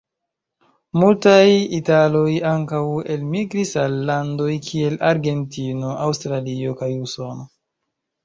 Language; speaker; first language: Esperanto; non-native, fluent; Chinese